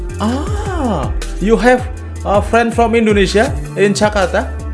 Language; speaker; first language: English; non-native, learner; Indonesian